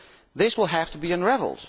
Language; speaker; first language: English; non-native, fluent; Dutch